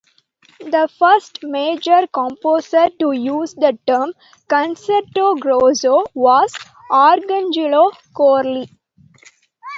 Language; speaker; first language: English; non-native, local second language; Tamil